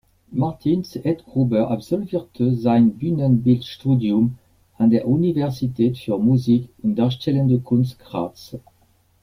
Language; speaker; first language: German; non-native, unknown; French